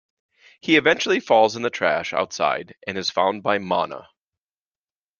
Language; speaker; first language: English; native; English